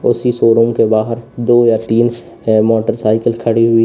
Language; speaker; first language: Hindi; native; Hindi